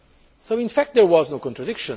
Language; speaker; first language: English; non-native, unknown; Polish